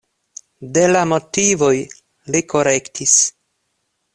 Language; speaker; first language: Esperanto; non-native, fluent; Russian